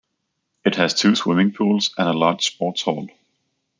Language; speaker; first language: English; non-native, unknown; Danish